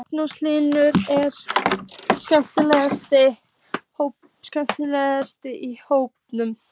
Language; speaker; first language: Icelandic; native; Icelandic